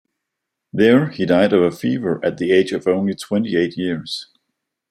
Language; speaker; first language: English; non-native, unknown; Danish